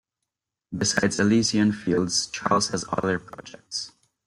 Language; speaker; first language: English; non-native, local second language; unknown